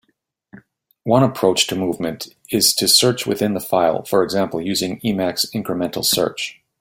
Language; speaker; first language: English; native; English